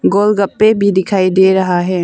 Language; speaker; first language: Hindi; non-native, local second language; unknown